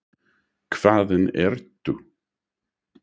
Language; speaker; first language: Icelandic; non-native, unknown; English